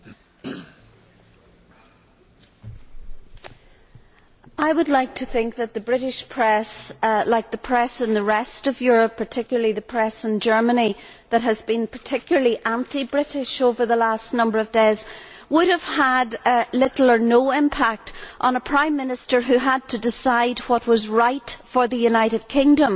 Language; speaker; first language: English; native; English